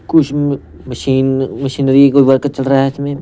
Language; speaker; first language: Hindi; non-native, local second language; Punjabi